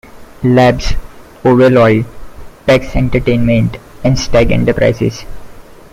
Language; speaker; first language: English; non-native, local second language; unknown